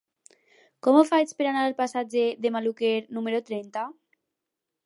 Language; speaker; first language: Catalan; non-native, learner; Spanish